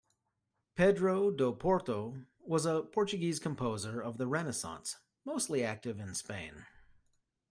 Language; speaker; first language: English; native; English